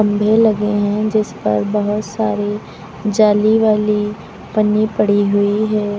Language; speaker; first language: Hindi; native; Hindi